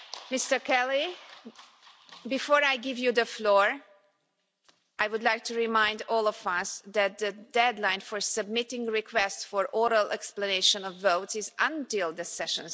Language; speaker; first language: English; non-native, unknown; Hungarian